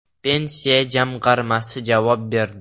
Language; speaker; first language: Uzbek; non-native, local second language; Russian